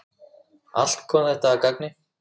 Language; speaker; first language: Icelandic; native; Icelandic